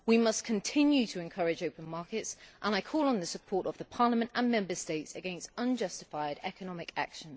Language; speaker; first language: English; native; English